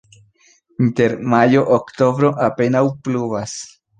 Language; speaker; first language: Esperanto; non-native, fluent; Spanish